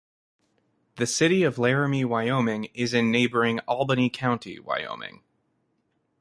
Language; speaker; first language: English; native; English